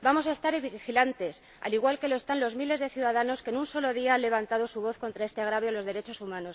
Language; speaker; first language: Spanish; native; Spanish